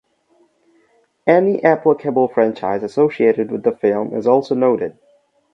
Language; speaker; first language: English; non-native, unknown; Bangla